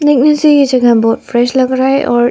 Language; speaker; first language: Hindi; non-native, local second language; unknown